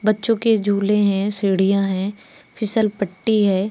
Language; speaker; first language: Hindi; native; Hindi